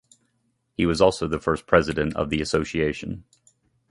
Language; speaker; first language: English; native; English